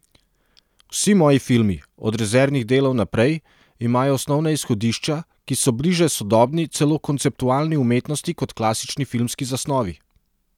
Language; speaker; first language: Slovenian; non-native, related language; Serbian